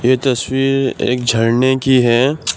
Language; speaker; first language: Hindi; non-native, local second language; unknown